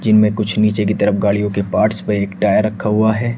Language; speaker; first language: Hindi; native; Hindi